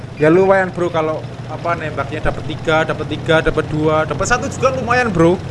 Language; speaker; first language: Indonesian; non-native, local second language; Javanese